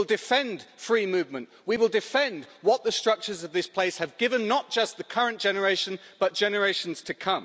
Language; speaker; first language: English; native; English